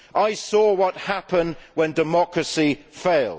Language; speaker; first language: English; native; English